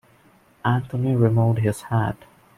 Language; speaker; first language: English; non-native, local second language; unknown